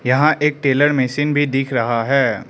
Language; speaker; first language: Hindi; non-native, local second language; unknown